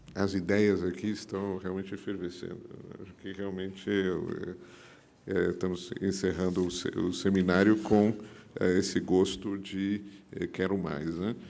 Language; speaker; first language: Portuguese; native; Portuguese